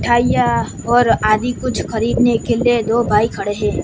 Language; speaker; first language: Hindi; non-native, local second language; Gujarati